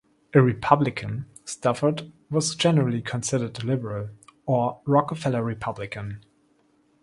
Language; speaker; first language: English; non-native, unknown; German